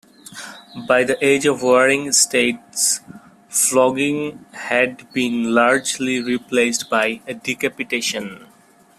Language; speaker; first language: English; non-native, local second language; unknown